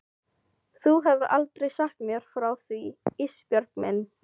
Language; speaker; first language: Icelandic; non-native, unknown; Filipino